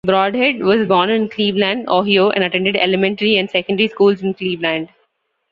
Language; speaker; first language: English; non-native, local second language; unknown